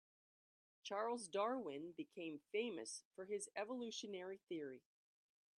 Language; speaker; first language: English; native; English